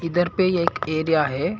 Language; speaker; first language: Hindi; non-native, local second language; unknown